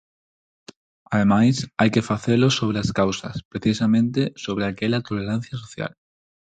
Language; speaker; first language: Galician; non-native, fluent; Spanish